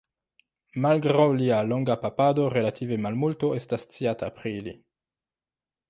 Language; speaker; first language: Esperanto; non-native, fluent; French